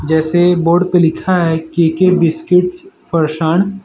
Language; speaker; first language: Hindi; non-native, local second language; Gujarati